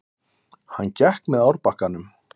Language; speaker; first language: Icelandic; native; Icelandic